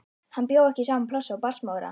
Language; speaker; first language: Icelandic; native; Icelandic